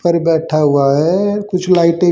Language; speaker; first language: Hindi; native; Hindi